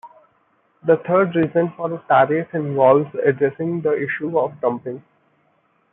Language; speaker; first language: English; non-native, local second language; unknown